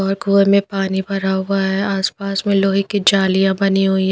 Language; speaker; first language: Hindi; non-native, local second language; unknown